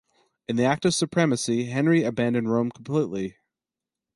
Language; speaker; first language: English; native; English